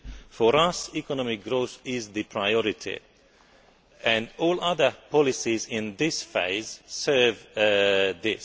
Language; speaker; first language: English; non-native, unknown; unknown